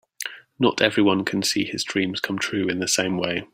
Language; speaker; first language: English; native; English